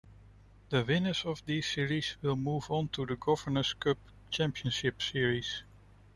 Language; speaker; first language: English; non-native, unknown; Dutch